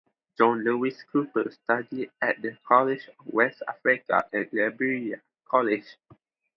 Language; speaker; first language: English; non-native, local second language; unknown